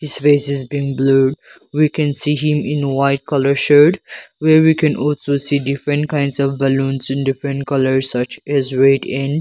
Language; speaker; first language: English; non-native, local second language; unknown